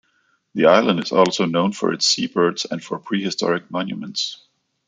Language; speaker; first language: English; non-native, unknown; Danish